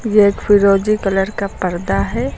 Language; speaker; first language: Hindi; native; Hindi